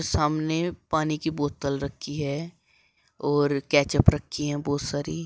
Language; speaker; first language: Hindi; native; Hindi